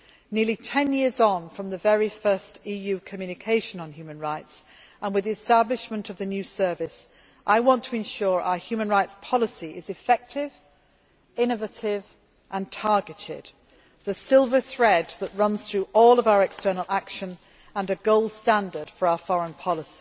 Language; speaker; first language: English; native; English